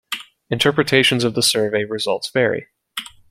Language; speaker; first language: English; native; English